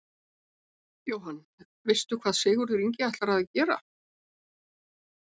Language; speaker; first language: Icelandic; native; Icelandic